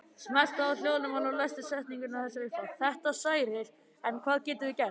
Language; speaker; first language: Icelandic; native; Icelandic